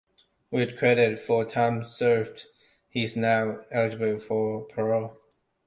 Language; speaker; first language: English; non-native, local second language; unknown